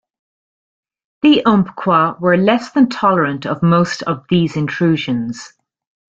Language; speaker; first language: English; native; English